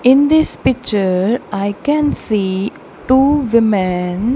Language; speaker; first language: English; non-native, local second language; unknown